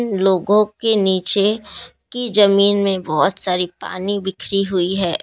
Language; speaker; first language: Hindi; non-native, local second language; Assamese